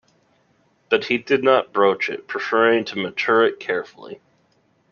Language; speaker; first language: English; native; English